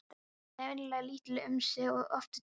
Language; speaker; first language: Icelandic; non-native, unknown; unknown